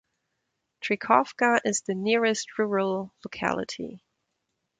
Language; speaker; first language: English; non-native, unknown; German